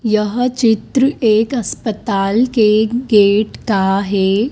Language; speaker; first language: Hindi; native; Hindi